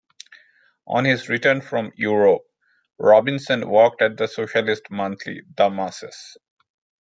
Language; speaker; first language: English; non-native, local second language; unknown